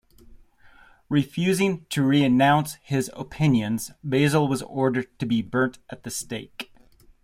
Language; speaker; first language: English; native; English